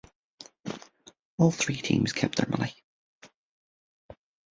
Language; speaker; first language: English; native; English